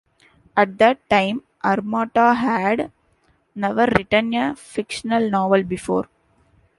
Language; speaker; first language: English; non-native, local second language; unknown